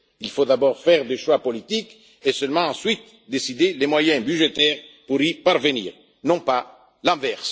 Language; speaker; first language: French; non-native, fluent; Italian